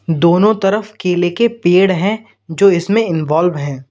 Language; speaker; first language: Hindi; native; Hindi